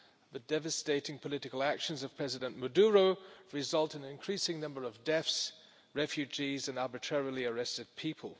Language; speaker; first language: English; non-native, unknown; German